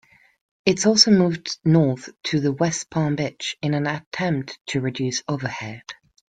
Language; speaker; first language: English; non-native, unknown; Spanish